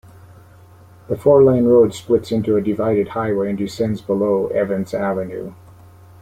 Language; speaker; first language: English; native; English